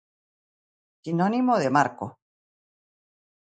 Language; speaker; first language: Galician; native; Galician